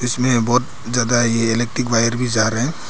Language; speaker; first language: Hindi; non-native, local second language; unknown